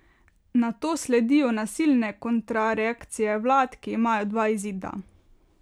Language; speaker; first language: Slovenian; native; Slovenian